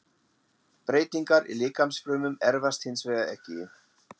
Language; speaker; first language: Icelandic; non-native, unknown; German